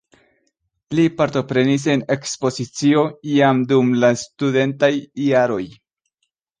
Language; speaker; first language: Esperanto; non-native, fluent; Spanish